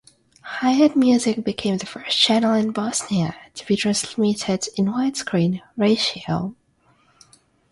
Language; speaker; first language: English; non-native, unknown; Russian